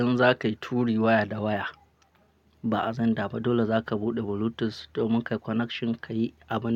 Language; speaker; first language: Hausa; non-native, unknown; Akan